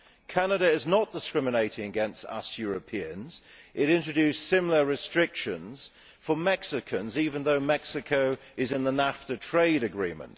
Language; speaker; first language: English; native; English